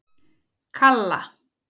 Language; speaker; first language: Icelandic; native; Icelandic